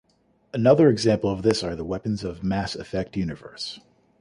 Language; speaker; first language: English; native; English